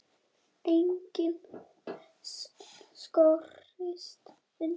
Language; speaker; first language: Icelandic; native; Icelandic